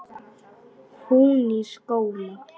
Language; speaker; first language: Icelandic; non-native, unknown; Polish